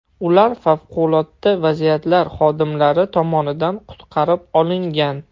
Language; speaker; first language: Uzbek; non-native, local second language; Russian